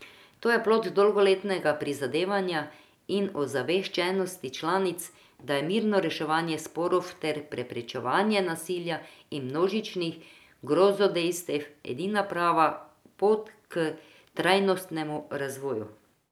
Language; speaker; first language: Slovenian; non-native, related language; Croatian